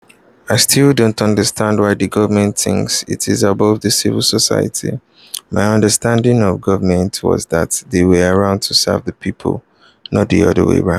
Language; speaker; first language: English; non-native, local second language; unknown